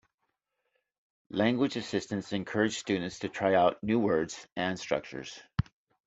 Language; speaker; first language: English; native; English